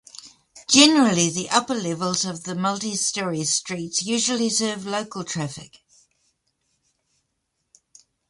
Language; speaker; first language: English; native; English